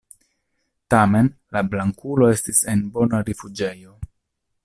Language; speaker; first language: Esperanto; non-native, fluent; Italian